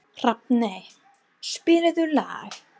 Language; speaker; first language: Icelandic; non-native, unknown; English